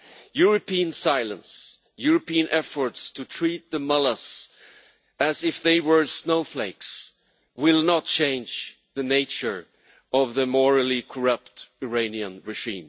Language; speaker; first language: English; non-native, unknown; Swedish